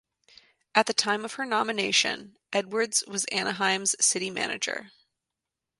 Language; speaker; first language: English; native; English